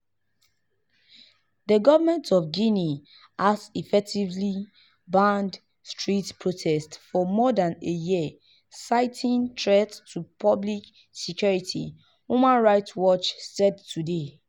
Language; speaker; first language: English; non-native, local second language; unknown